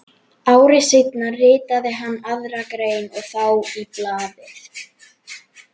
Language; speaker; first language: Icelandic; native; Icelandic